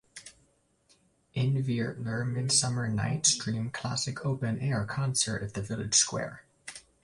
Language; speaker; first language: English; native; English